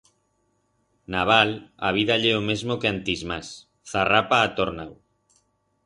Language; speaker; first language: Aragonese; non-native, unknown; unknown